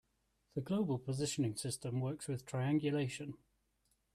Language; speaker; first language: English; native; English